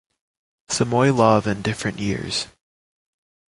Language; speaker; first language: English; native; English